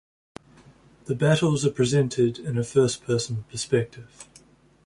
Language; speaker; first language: English; native; English